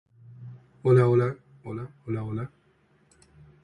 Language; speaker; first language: English; non-native, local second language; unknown